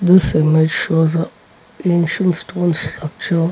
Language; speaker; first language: English; non-native, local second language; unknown